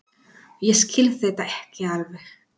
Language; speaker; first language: Icelandic; non-native, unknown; Spanish